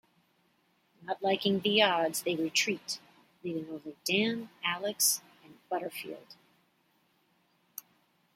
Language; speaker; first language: English; native; English